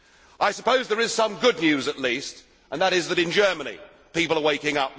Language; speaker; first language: English; native; English